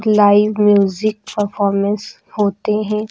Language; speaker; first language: Hindi; native; Hindi